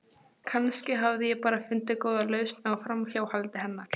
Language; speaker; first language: Icelandic; non-native, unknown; Polish